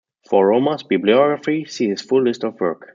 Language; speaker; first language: English; non-native, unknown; German